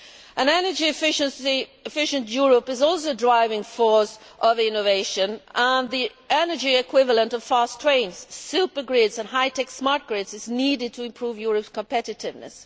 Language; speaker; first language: English; non-native, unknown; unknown